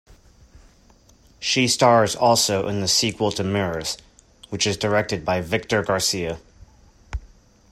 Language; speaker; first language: English; native; English